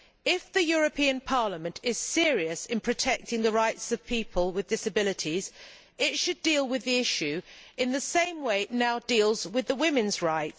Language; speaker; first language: English; native; English